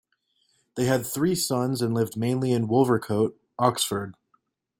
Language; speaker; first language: English; native; English